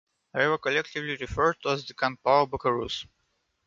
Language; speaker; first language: English; non-native, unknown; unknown